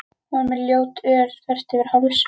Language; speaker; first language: Icelandic; native; Icelandic